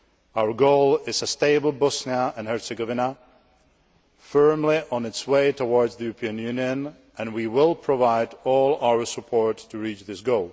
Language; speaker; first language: English; non-native, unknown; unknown